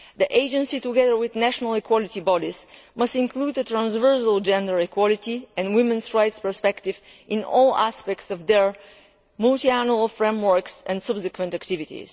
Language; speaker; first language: English; non-native, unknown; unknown